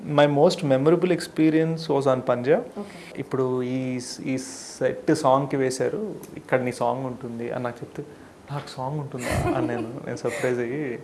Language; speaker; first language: Telugu; early bilingual, heritage; Telugu